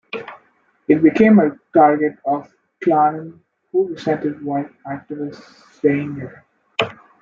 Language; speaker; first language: English; non-native, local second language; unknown